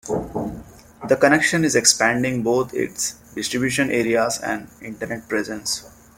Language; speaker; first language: English; non-native, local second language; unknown